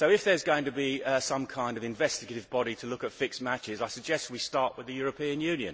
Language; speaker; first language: English; native; English